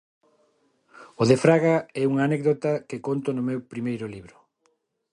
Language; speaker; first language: Galician; non-native, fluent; Spanish